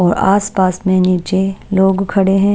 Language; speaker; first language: Hindi; non-native, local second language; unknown